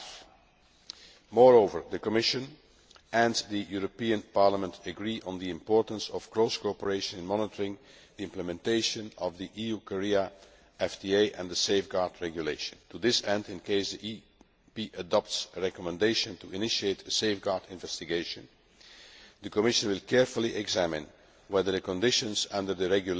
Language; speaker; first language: English; non-native, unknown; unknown